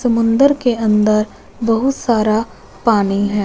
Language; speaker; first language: Hindi; non-native, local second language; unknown